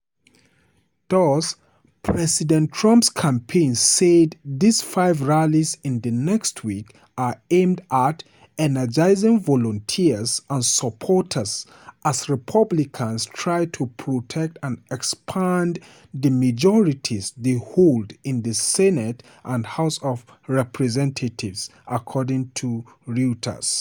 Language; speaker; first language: English; non-native, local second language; Hausa